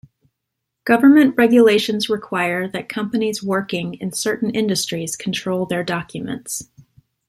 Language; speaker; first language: English; native; English